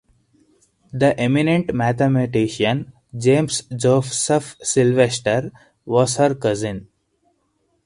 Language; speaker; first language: English; non-native, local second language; Hindi